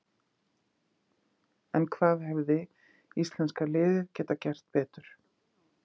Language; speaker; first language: Icelandic; native; Icelandic